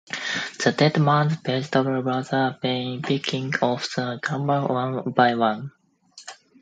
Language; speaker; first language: English; non-native, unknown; Japanese